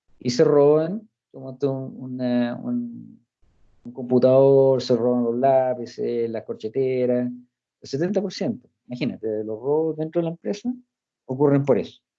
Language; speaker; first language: Spanish; early bilingual, heritage; Spanish